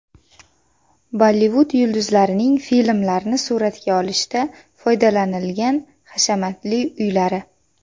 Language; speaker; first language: Uzbek; native; Uzbek